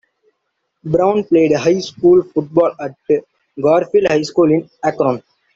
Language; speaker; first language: English; non-native, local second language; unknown